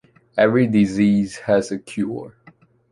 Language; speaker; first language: English; non-native, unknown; Chinese